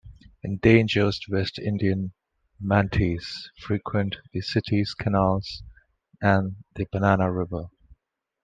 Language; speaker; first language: English; non-native, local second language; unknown